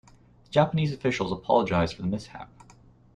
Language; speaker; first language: English; native; English